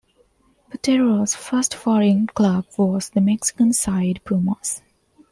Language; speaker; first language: English; non-native, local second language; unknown